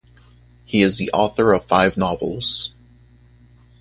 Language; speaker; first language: English; native; English